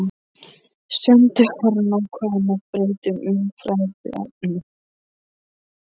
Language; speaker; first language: Icelandic; non-native, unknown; Polish